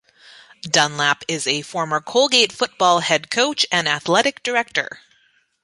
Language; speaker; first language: English; native; English